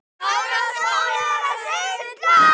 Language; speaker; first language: Icelandic; native; Icelandic